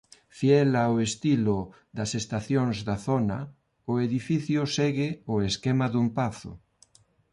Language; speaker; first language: Galician; non-native, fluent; Spanish